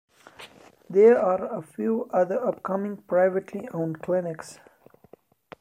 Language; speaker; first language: English; non-native, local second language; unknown